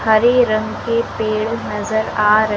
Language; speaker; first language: Hindi; native; Hindi